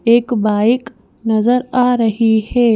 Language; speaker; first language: Hindi; native; Hindi